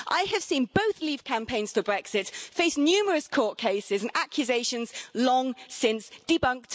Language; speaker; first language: English; native; English